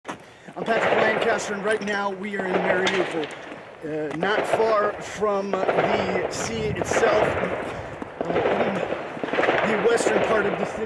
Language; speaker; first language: English; native; English